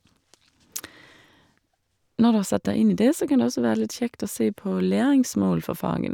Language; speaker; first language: Norwegian; non-native, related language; Danish